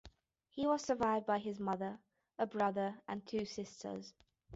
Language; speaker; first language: English; non-native, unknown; Hungarian